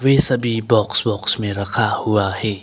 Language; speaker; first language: Hindi; early bilingual, other home language; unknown